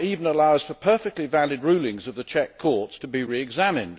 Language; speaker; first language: English; native; English